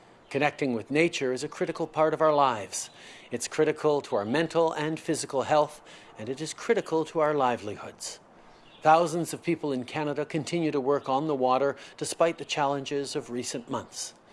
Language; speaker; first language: English; native; English